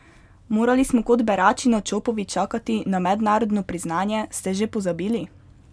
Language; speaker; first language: Slovenian; native; Slovenian